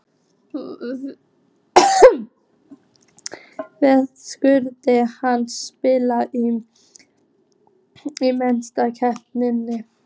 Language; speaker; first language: Icelandic; native; Icelandic